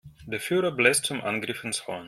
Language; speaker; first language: German; non-native, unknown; Russian